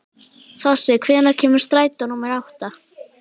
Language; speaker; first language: Icelandic; native; Icelandic